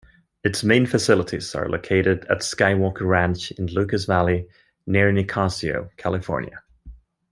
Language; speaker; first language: English; non-native, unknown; Swedish